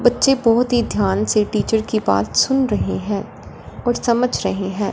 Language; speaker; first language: Hindi; non-native, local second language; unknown